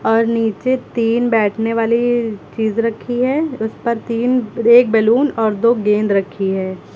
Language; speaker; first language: Hindi; native; Hindi